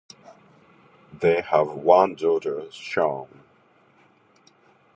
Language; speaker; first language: English; non-native, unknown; Japanese